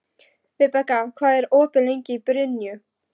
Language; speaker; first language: Icelandic; non-native, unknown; Polish